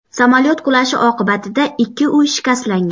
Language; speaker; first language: Uzbek; native; Uzbek